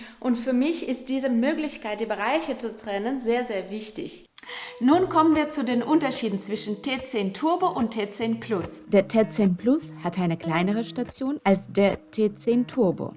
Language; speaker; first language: German; non-native, fluent; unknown